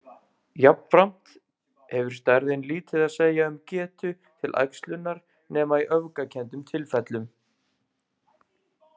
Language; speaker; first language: Icelandic; native; Icelandic